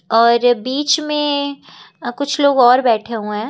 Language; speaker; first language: Hindi; native; Hindi